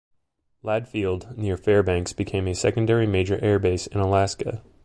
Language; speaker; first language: English; native; English